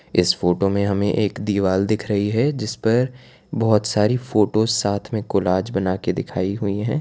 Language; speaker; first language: Hindi; non-native, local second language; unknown